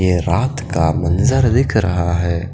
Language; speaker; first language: Hindi; non-native, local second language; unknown